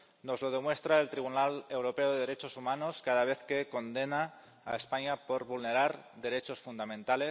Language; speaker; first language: Spanish; non-native, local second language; Catalan